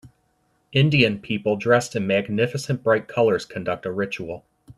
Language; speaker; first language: English; native; English